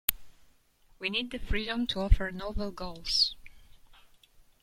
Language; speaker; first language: English; native; English